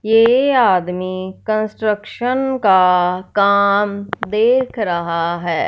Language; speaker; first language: Hindi; non-native, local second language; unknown